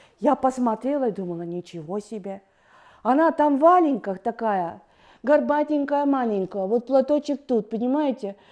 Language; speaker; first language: Russian; non-native, fluent; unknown